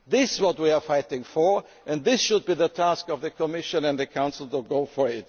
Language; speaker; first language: English; non-native, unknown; German